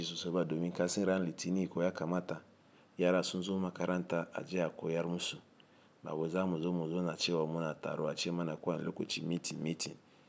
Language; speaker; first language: Hausa; non-native, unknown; Igbo